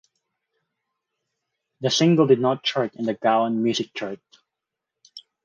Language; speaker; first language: English; non-native, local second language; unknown